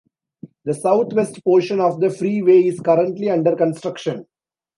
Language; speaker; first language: English; non-native, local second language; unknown